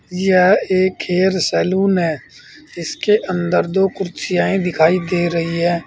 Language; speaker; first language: Hindi; native; Hindi